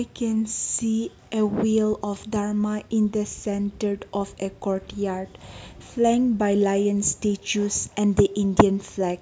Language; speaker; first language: English; non-native, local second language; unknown